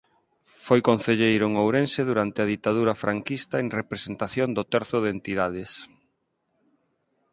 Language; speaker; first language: Galician; non-native, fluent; Spanish